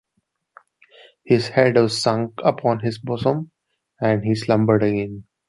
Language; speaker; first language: English; non-native, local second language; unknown